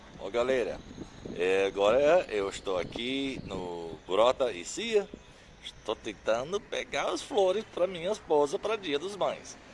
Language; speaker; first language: Portuguese; non-native, fluent; English